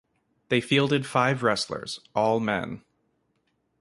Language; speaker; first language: English; native; English